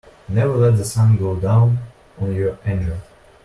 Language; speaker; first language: English; non-native, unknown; Russian